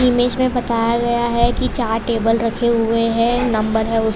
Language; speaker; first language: Hindi; non-native, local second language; Gujarati